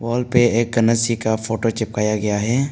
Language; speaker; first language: Hindi; non-native, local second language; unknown